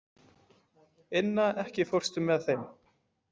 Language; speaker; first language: Icelandic; native; Icelandic